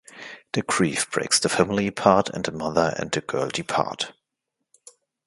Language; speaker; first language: English; non-native, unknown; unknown